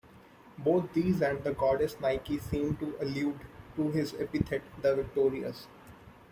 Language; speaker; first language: English; non-native, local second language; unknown